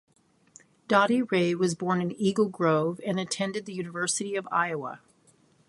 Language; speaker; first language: English; native; English